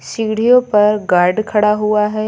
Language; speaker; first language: Hindi; native; Hindi